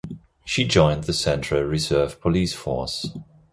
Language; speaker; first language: English; non-native, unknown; German